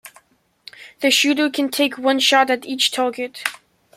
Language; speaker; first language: English; native; English